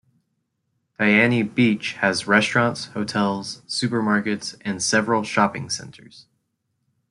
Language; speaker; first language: English; native; English